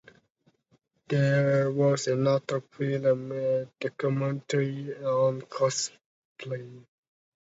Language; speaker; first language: English; native; English